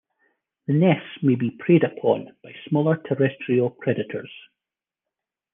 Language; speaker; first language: English; native; English